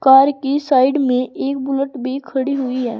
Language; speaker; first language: Hindi; native; Hindi